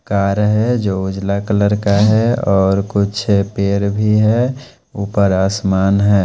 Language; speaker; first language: Hindi; non-native, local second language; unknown